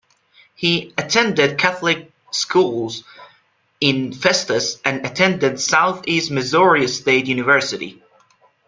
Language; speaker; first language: English; non-native, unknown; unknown